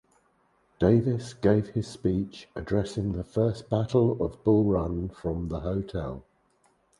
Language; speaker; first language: English; native; English